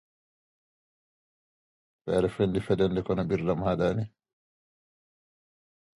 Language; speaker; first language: English; non-native, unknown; Dutch